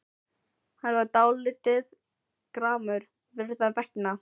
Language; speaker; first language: Icelandic; non-native, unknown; Filipino